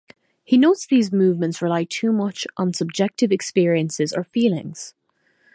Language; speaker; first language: English; native; English